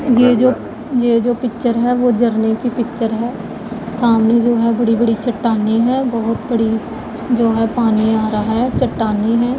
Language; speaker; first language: Hindi; non-native, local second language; Punjabi